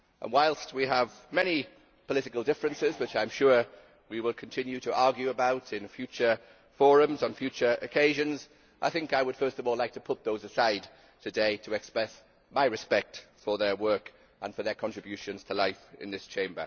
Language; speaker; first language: English; native; English